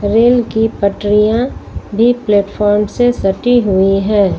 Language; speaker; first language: Hindi; native; Hindi